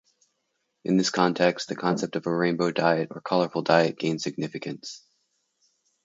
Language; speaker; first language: English; native; English